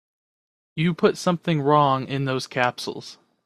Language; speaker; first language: English; native; English